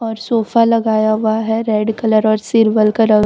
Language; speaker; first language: Hindi; non-native, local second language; Gujarati